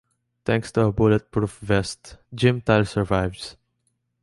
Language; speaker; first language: English; non-native, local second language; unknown